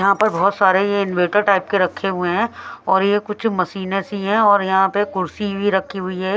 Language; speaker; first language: Hindi; non-native, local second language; Punjabi